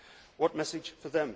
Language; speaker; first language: English; native; English